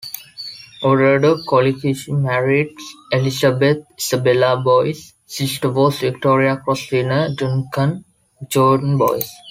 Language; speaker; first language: English; non-native, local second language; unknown